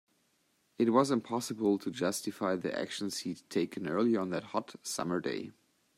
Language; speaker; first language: English; non-native, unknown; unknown